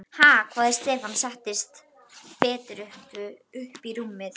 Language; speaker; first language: Icelandic; native; Icelandic